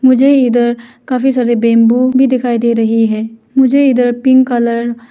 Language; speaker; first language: Hindi; non-native, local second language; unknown